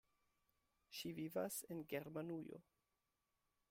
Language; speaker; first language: Esperanto; non-native, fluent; German